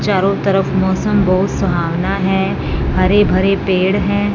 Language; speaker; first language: Hindi; non-native, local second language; Punjabi